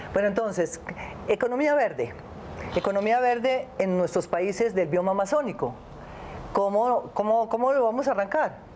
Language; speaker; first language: Spanish; native; Spanish